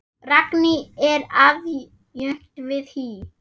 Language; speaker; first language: Icelandic; non-native, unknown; German